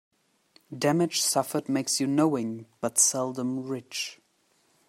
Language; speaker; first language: English; non-native, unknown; German